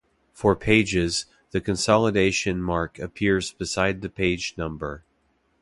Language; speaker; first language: English; native; English